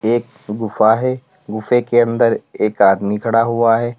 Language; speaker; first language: Hindi; native; Hindi